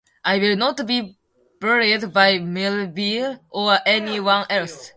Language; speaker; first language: English; non-native, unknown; Japanese